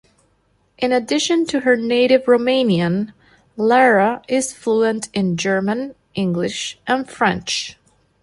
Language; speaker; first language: English; non-native, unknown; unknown